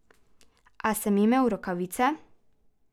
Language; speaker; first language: Slovenian; native; Slovenian